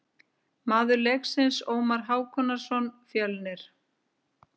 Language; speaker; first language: Icelandic; native; Icelandic